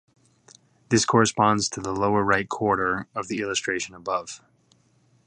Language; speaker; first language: English; native; English